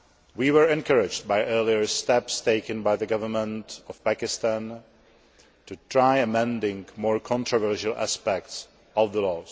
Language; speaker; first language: English; non-native, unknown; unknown